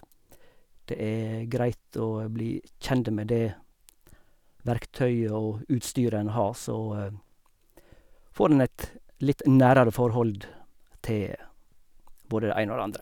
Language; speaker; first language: Norwegian; native; Norwegian